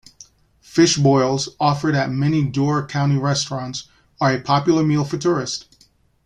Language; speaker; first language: English; native; English